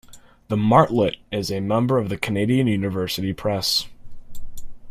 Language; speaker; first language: English; native; English